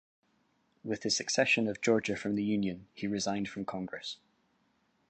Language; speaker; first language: English; native; English